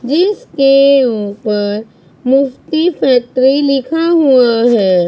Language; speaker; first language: Hindi; non-native, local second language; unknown